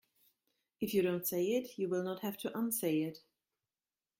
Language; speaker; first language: English; non-native, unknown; German